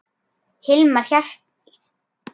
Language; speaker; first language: Icelandic; native; Icelandic